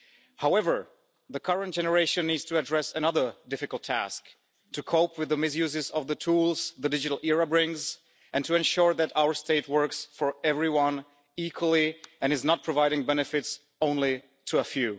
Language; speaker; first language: English; non-native, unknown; Czech